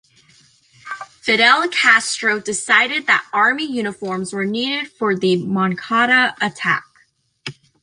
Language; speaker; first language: English; native; English